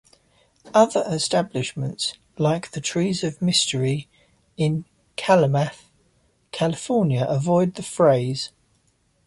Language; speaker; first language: English; native; English